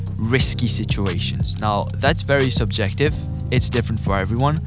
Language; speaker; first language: English; native; English